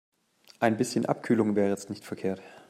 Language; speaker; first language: German; native; German